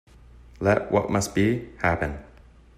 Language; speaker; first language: English; native; English